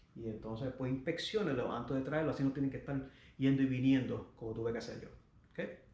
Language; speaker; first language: Spanish; native; Spanish